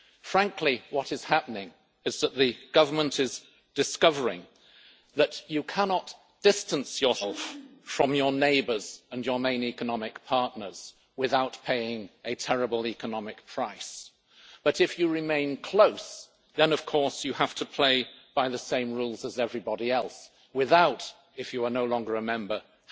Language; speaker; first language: English; native; English